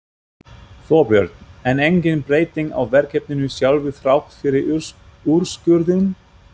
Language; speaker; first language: Icelandic; non-native, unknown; German